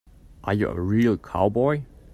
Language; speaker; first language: English; non-native, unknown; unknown